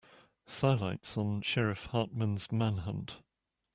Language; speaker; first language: English; native; English